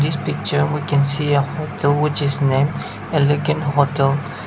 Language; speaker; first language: English; non-native, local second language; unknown